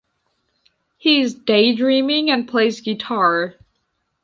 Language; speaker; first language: English; non-native, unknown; Georgian